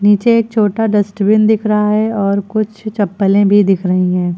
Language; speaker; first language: Hindi; native; Hindi